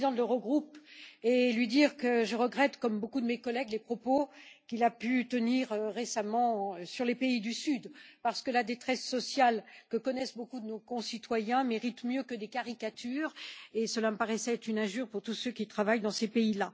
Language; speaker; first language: French; native; French